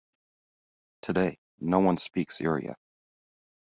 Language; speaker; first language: English; native; English